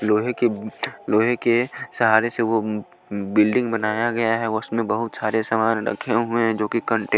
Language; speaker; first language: Hindi; non-native, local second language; Punjabi